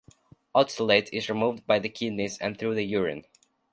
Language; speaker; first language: English; non-native, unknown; Spanish